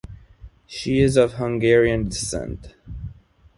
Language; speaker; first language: English; non-native, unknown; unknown